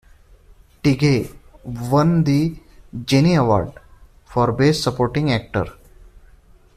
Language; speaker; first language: English; non-native, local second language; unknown